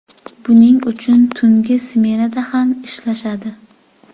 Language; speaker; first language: Uzbek; native; Uzbek